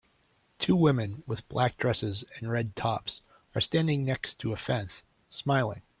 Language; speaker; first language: English; native; English